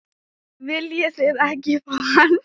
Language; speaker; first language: Icelandic; non-native, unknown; Thai